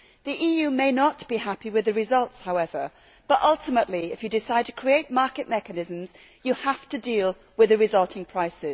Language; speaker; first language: English; native; English